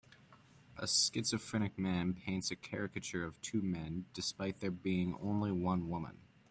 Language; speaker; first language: English; native; English